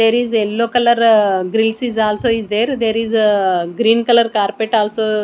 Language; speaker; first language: English; non-native, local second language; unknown